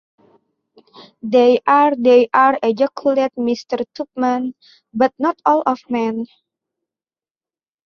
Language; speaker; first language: English; native; English